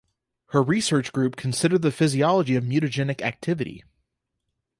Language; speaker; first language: English; native; English